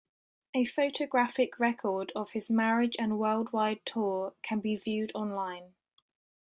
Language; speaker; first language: English; native; English